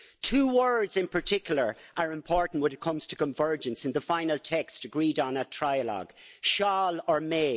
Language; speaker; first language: English; native; English